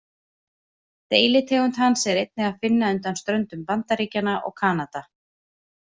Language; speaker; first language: Icelandic; native; Icelandic